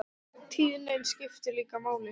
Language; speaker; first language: Icelandic; non-native, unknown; English